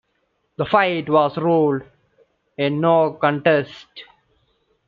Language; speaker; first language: English; non-native, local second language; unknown